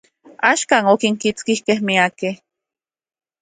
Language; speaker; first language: Central Puebla Nahuatl; native; Central Puebla Nahuatl